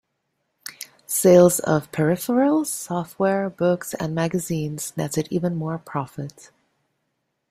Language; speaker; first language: English; native; English